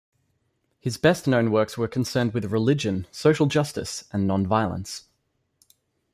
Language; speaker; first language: English; native; English